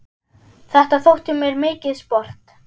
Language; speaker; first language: Icelandic; non-native, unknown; German